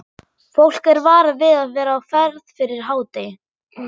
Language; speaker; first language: Icelandic; non-native, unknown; German